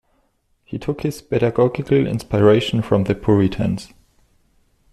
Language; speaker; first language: English; non-native, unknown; German